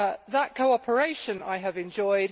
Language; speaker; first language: English; native; English